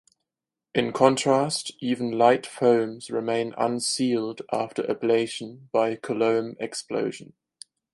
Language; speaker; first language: English; non-native, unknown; German